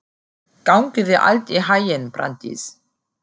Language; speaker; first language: Icelandic; non-native, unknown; German